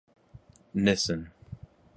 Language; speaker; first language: English; native; English